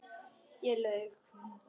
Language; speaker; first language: Icelandic; native; Icelandic